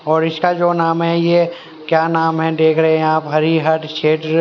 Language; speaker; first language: Hindi; native; Hindi